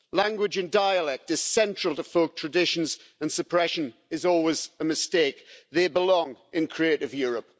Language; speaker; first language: English; native; English